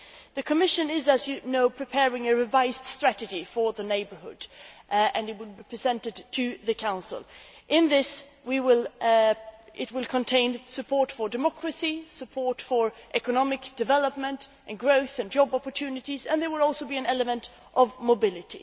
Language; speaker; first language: English; non-native, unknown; Swedish